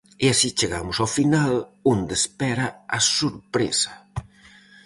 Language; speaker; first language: Galician; native; Galician